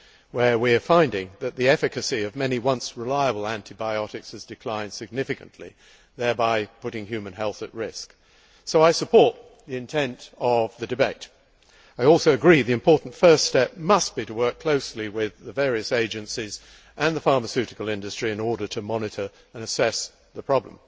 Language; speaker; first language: English; native; English